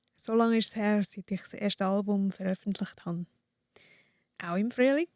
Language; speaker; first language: German; early bilingual, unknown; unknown